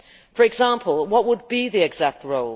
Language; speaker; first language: English; native; English